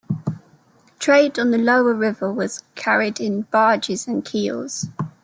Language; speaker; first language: English; native; English